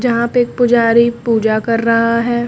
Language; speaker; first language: Hindi; native; Hindi